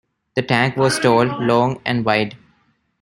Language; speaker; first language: English; non-native, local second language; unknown